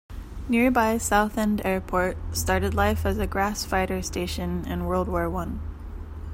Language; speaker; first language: English; native; English